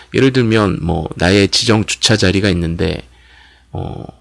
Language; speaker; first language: Korean; native; Korean